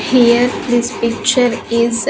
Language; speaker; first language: English; non-native, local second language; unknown